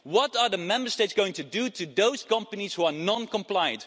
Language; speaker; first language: English; non-native, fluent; Dutch